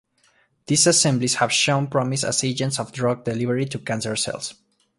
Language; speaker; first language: English; native; English